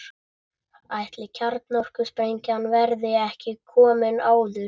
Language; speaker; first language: Icelandic; native; Icelandic